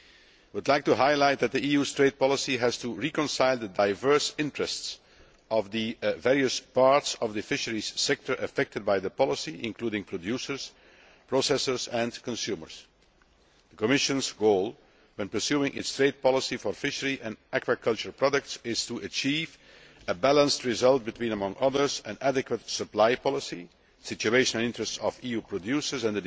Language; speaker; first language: English; non-native, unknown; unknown